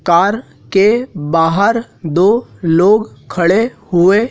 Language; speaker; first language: Hindi; native; Hindi